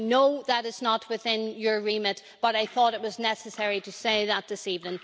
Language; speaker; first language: English; native; English